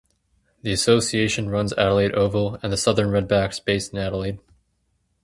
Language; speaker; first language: English; native; English